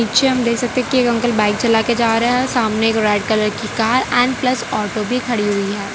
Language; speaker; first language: Hindi; non-native, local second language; Gujarati